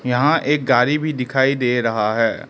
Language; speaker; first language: Hindi; non-native, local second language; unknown